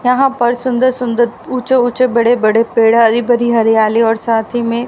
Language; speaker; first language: Hindi; native; Hindi